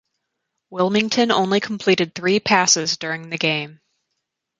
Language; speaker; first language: English; native; English